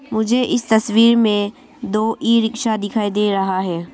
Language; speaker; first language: Hindi; non-native, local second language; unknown